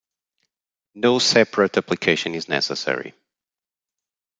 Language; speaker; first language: English; non-native, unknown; Portuguese